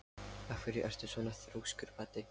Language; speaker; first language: Icelandic; non-native, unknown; Lithuanian